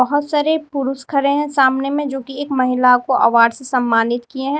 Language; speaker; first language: Hindi; native; Hindi